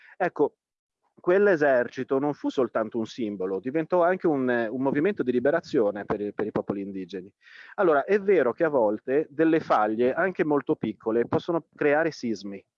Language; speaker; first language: Italian; native; Italian